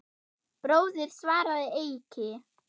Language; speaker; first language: Icelandic; non-native, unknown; German